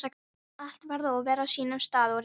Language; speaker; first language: Icelandic; non-native, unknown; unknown